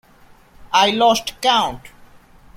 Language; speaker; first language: English; non-native, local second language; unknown